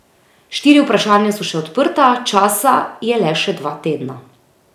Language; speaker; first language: Slovenian; native; Slovenian